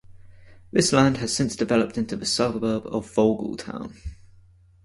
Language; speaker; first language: English; native; English